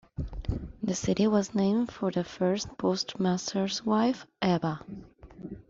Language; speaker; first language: English; non-native, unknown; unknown